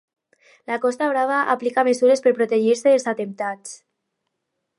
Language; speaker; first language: Catalan; non-native, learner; Spanish